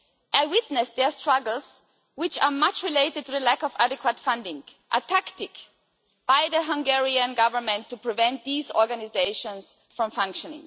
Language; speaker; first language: English; non-native, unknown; German